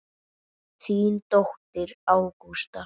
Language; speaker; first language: Icelandic; native; Icelandic